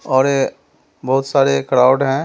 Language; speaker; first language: Hindi; native; Hindi